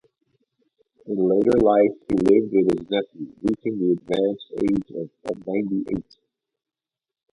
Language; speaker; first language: English; native; English